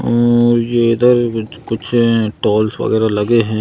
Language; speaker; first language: Hindi; native; Hindi